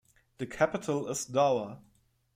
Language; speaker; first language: English; non-native, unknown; German